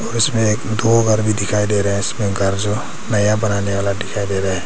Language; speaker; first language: Hindi; non-native, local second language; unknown